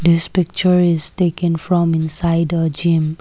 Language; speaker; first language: English; non-native, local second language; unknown